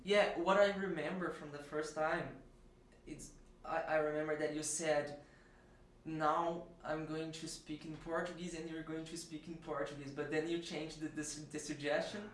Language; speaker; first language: English; non-native, fluent; Portuguese